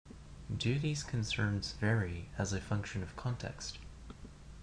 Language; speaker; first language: English; non-native, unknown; Japanese